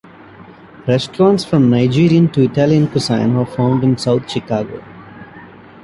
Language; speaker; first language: English; non-native, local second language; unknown